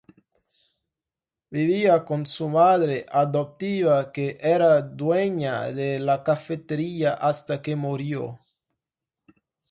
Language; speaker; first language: Spanish; non-native, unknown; Portuguese